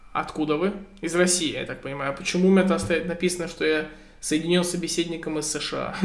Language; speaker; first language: Russian; native; Russian